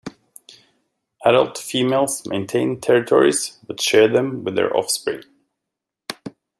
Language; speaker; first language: English; native; English